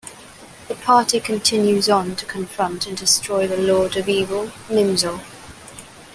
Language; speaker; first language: English; non-native, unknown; Cantonese